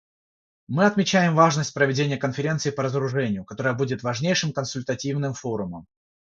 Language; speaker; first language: Russian; non-native, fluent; Georgian